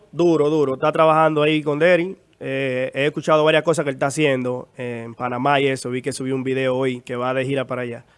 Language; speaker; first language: Spanish; native; Spanish